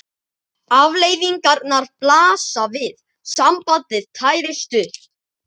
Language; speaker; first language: Icelandic; native; Icelandic